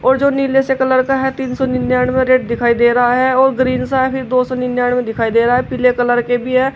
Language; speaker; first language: Hindi; native; Hindi